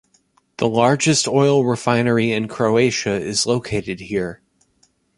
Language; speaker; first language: English; native; English